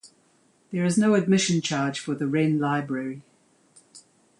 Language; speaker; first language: English; native; English